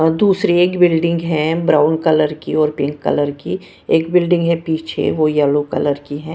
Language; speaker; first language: Hindi; non-native, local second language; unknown